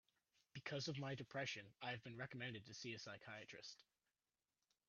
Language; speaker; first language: English; native; English